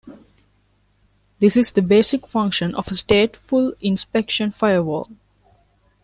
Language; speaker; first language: English; non-native, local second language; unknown